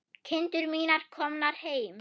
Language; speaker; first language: Icelandic; non-native, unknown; German